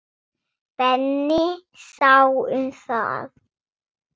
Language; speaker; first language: Icelandic; non-native, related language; Swedish